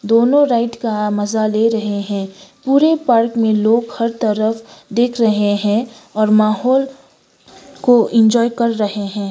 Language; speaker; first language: Hindi; non-native, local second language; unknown